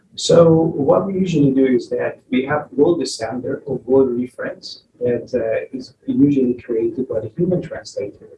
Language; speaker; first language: English; non-native, fluent; Persian